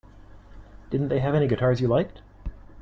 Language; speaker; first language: English; native; English